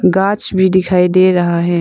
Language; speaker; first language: Hindi; non-native, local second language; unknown